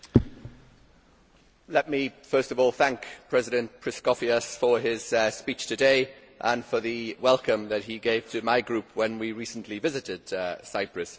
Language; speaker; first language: English; native; English